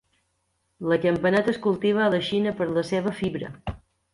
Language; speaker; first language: Catalan; native; Catalan